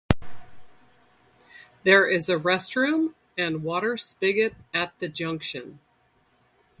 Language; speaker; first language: English; native; English